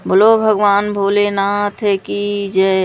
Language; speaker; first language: Hindi; native; Hindi